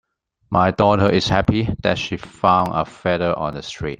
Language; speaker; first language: English; non-native, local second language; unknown